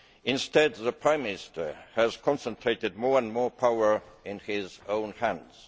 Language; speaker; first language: English; non-native, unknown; Estonian